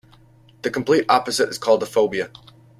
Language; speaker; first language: English; native; English